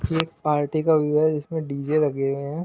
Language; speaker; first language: Hindi; non-native, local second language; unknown